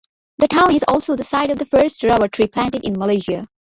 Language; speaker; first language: English; non-native, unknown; Bangla